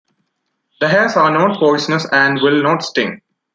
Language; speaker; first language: English; non-native, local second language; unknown